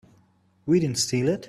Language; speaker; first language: English; non-native, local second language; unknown